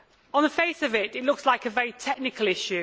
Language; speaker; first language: English; native; English